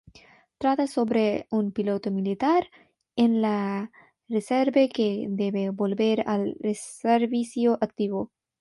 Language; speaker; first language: Spanish; non-native, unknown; Bangla